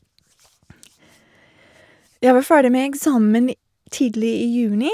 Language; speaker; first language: Norwegian; non-native, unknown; English